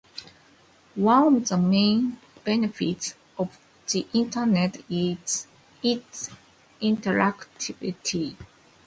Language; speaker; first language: English; non-native, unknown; Japanese